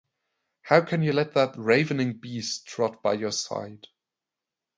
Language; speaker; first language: English; non-native, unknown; German